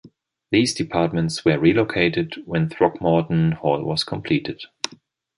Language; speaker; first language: English; non-native, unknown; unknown